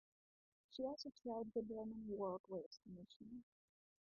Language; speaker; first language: English; non-native, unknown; Russian